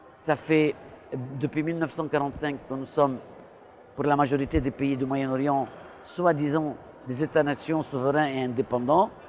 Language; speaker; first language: French; non-native, local second language; Arabic